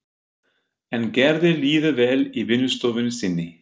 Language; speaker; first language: Icelandic; non-native, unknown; German